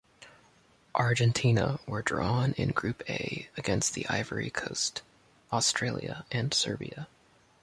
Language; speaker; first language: English; native; English